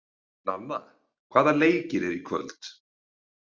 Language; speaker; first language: Icelandic; native; Icelandic